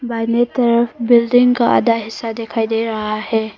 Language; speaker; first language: Hindi; non-native, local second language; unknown